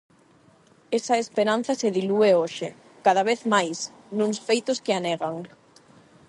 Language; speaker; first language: Galician; non-native, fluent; Spanish